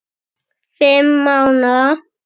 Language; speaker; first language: Icelandic; native; Icelandic